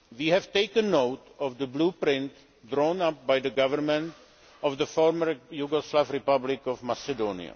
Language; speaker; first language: English; non-native, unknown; Czech